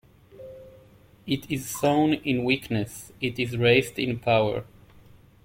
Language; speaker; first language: English; native; English